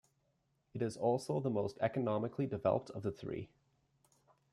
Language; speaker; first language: English; native; English